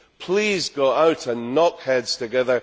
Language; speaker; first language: English; native; English